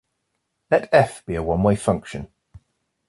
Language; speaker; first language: English; native; English